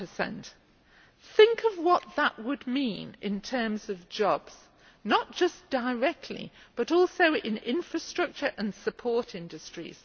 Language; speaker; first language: English; native; English